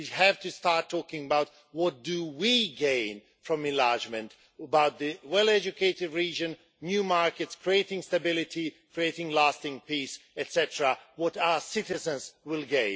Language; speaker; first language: English; non-native, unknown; Swedish